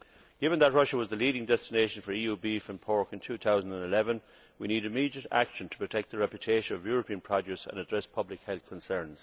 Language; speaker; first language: English; native; English